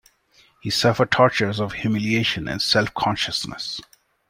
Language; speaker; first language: English; non-native, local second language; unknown